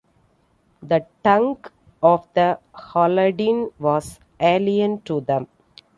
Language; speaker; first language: English; non-native, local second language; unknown